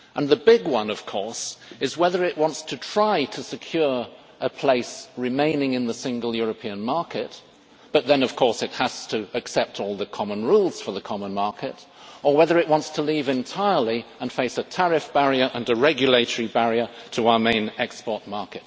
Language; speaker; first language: English; native; English